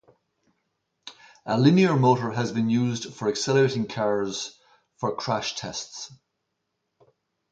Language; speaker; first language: English; native; English